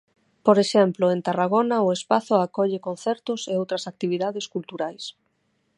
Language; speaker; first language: Galician; non-native, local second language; Spanish